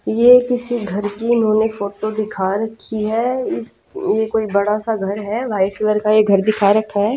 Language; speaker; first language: Hindi; non-native, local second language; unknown